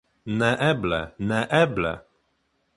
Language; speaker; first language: Esperanto; non-native, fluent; Polish